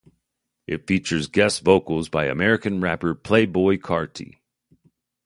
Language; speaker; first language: English; native; English